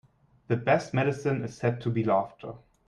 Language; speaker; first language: English; non-native, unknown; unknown